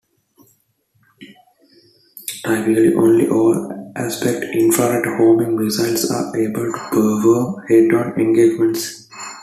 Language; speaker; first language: English; non-native, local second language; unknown